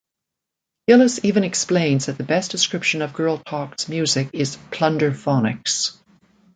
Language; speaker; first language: English; native; English